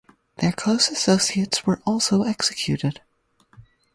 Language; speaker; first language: English; native; English